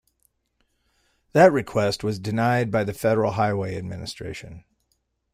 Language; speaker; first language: English; native; English